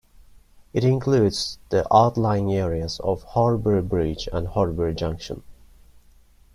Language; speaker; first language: English; non-native, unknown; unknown